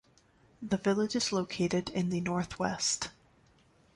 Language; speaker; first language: English; native; English